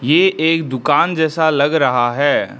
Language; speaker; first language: Hindi; non-native, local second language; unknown